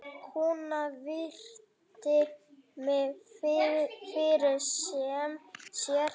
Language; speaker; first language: Icelandic; native; Icelandic